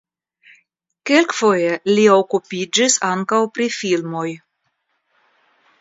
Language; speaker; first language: Esperanto; non-native, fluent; Russian